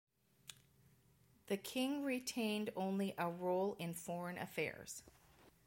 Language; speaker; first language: English; native; English